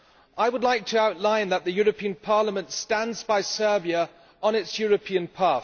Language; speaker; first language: English; non-native, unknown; German